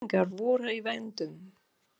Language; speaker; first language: Icelandic; non-native, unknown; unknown